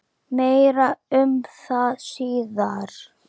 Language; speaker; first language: Icelandic; native; Icelandic